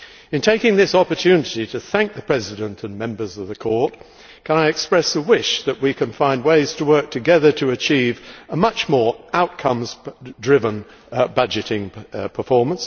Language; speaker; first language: English; native; English